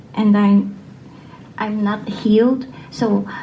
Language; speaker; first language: English; non-native, learner; Japanese